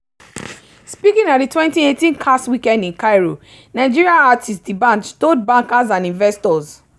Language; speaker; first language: English; non-native, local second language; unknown